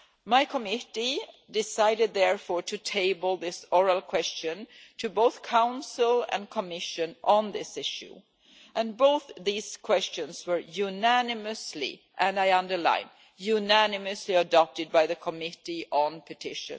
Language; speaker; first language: English; non-native, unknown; Swedish